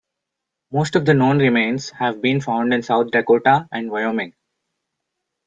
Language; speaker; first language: English; non-native, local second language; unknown